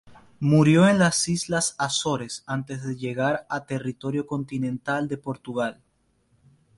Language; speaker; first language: Spanish; native; Spanish